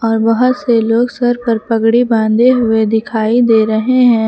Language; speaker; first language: Hindi; native; Hindi